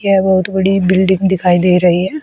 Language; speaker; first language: Hindi; native; Hindi